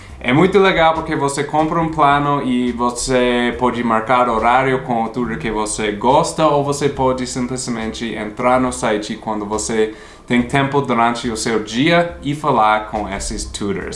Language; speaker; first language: Portuguese; non-native, fluent; English